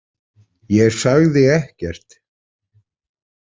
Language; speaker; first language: Icelandic; native; Icelandic